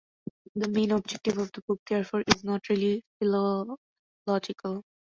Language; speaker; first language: English; non-native, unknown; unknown